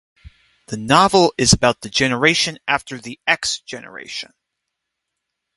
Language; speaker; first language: English; native; English